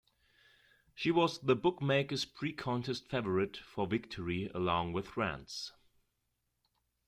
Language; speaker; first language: English; non-native, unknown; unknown